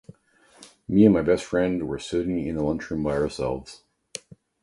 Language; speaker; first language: English; native; English